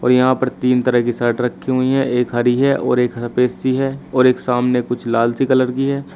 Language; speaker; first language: Hindi; native; Hindi